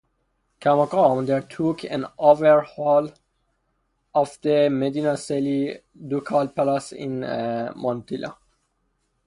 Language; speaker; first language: English; non-native, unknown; Persian